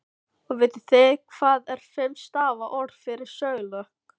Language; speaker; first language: Icelandic; non-native, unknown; Filipino